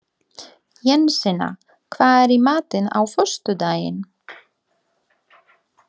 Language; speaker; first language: Icelandic; non-native, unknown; Polish